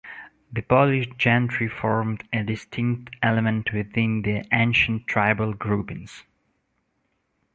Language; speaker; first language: English; non-native, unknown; Russian